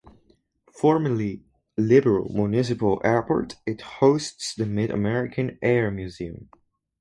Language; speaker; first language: English; non-native, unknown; Spanish